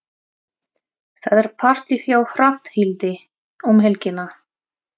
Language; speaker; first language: Icelandic; non-native, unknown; Russian